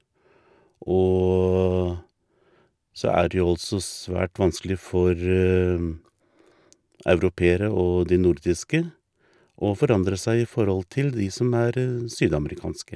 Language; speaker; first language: Norwegian; native; Norwegian